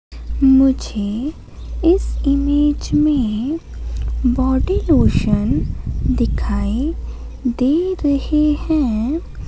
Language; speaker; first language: Hindi; native; Hindi